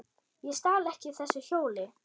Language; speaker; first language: Icelandic; non-native, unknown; German